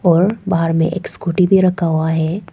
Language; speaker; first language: Hindi; non-native, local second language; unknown